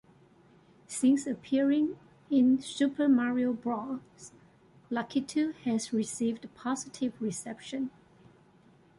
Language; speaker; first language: English; non-native, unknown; Chinese